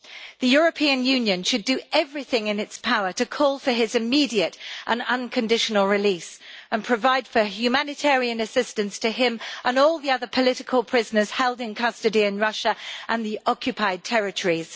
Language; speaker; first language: English; native; English